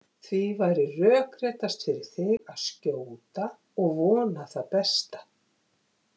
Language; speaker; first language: Icelandic; native; Icelandic